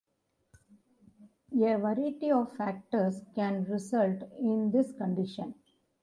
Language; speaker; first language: English; non-native, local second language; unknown